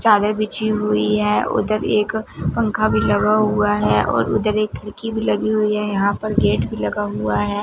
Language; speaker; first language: Hindi; non-native, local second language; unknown